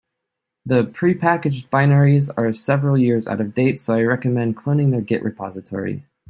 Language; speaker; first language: English; native; English